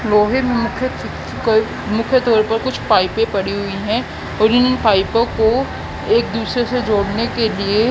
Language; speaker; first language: Hindi; native; Hindi